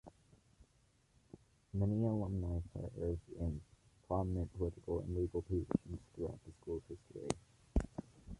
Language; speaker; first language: English; native; English